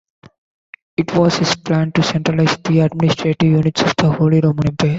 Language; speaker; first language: English; non-native, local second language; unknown